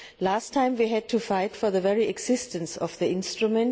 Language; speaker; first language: English; non-native, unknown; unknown